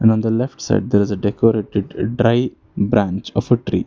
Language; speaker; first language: English; non-native, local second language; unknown